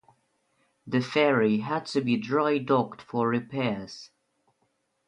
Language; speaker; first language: English; non-native, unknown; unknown